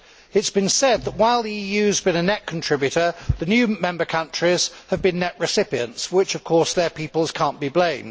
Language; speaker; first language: English; native; English